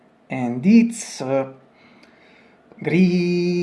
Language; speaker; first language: English; non-native, learner; Italian